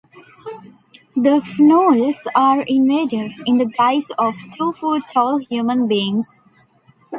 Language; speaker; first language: English; non-native, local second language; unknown